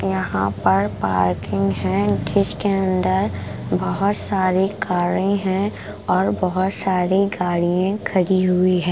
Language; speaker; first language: Hindi; non-native, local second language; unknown